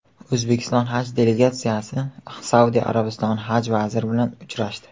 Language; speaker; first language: Uzbek; native; Uzbek